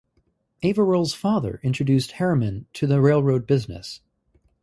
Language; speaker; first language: English; native; English